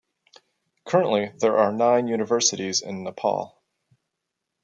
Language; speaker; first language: English; native; English